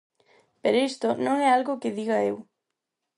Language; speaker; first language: Galician; non-native, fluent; Spanish